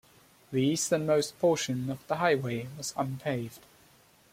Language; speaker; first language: English; non-native, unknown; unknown